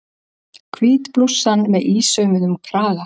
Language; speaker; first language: Icelandic; native; Icelandic